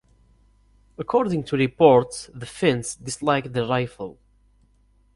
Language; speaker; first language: English; non-native, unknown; Kabyle